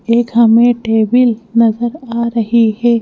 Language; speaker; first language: Hindi; native; Hindi